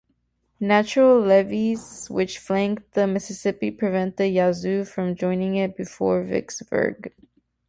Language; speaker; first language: English; native; English